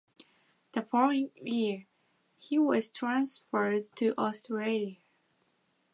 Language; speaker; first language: English; non-native, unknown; Japanese